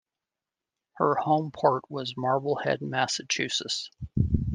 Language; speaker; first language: English; native; English